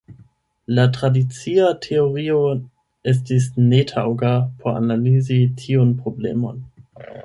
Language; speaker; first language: Esperanto; non-native, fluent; German